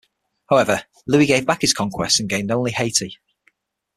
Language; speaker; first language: English; native; English